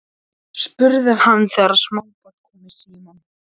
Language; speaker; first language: Icelandic; non-native, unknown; Polish